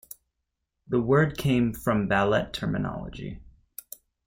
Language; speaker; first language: English; native; English